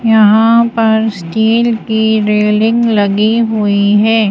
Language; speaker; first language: Hindi; native; Hindi